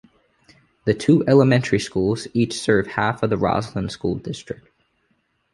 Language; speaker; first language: English; native; English